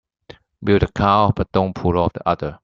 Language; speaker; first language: English; non-native, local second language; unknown